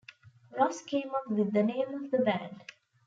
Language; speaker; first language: English; non-native, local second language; Tamil